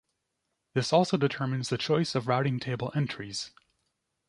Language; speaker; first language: English; native; English